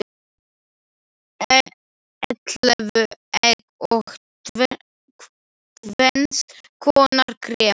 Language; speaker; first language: Icelandic; non-native, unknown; Slovak